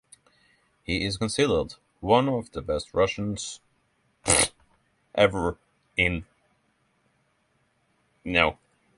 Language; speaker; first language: English; non-native, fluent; Norwegian